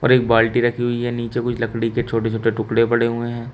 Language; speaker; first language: Hindi; native; Hindi